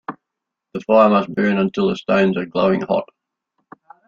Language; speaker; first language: English; native; English